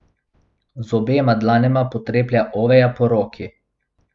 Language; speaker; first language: Slovenian; non-native, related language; Bosnian